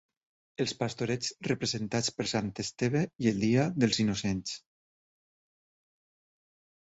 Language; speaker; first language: Catalan; native; Catalan